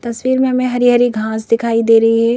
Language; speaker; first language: Hindi; native; Hindi